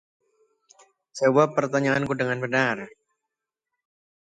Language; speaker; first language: Indonesian; non-native, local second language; Javanese